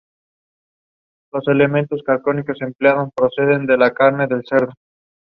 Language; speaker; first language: English; non-native, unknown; Spanish